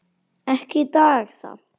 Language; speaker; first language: Icelandic; native; Icelandic